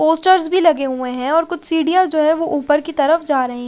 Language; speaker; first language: Hindi; native; Hindi